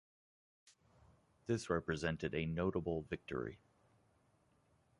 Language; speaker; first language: English; native; English